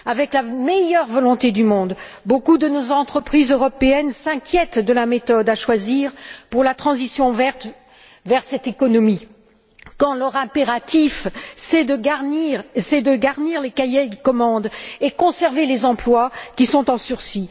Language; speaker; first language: French; native; French